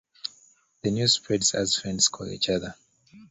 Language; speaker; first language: English; native; English